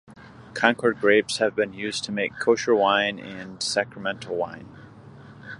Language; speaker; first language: English; native; English